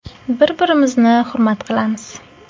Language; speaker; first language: Uzbek; native; Uzbek